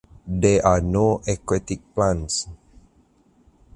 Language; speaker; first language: English; non-native, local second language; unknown